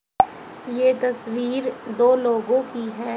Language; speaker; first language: Hindi; native; Hindi